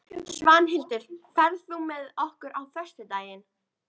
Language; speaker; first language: Icelandic; native; Icelandic